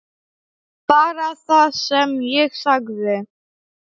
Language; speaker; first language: Icelandic; non-native, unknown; Polish